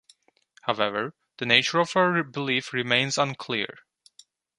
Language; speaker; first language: English; non-native, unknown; Turkish